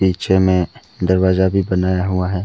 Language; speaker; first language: Hindi; early bilingual, other home language; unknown